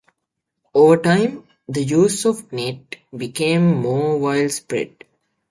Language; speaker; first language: English; native; English